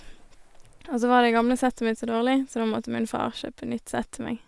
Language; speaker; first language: Norwegian; native; Norwegian